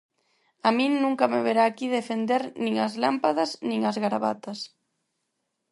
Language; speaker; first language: Galician; non-native, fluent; Spanish